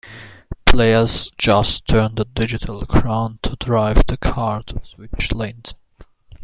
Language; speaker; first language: English; non-native, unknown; German